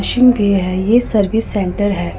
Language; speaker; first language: Hindi; non-native, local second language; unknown